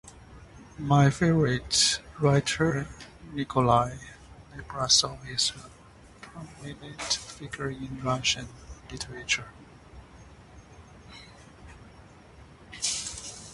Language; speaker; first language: English; native; English